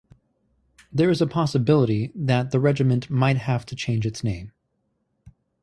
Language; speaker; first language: English; native; English